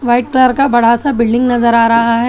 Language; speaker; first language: Hindi; non-native, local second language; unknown